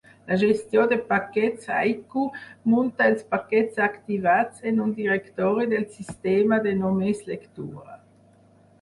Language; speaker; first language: Catalan; non-native, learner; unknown